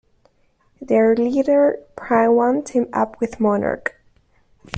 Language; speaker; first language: English; non-native, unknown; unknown